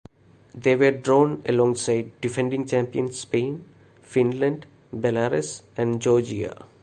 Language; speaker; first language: English; non-native, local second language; Malayalam